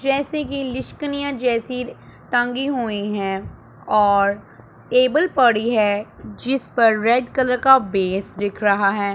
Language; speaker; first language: Hindi; non-native, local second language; Punjabi